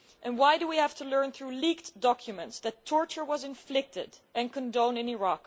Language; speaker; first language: English; non-native, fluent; Dutch